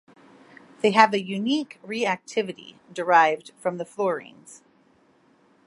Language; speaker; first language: English; native; English